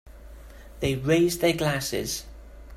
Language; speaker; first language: English; native; English